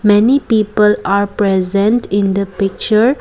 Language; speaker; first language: English; non-native, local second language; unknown